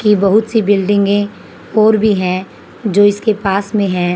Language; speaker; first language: Hindi; native; Hindi